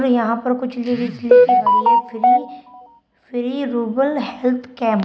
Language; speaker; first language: Hindi; native; Hindi